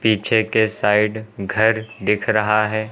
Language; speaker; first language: Hindi; native; Hindi